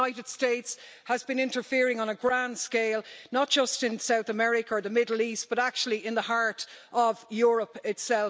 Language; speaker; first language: English; native; English